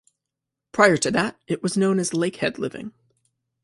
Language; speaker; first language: English; native; English